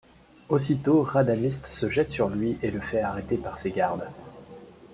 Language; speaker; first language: French; native; French